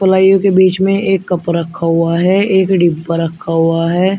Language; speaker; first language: Hindi; native; Hindi